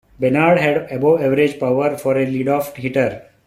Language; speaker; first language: English; non-native, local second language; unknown